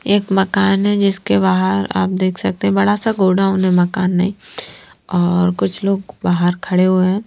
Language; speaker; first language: Hindi; non-native, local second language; Punjabi